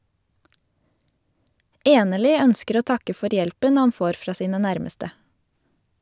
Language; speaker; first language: Norwegian; native; Norwegian